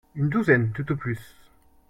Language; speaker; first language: French; native; French